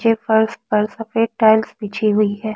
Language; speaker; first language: Hindi; non-native, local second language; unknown